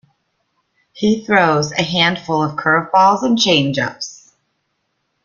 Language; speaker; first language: English; native; English